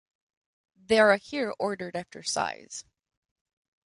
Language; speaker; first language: English; non-native, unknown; French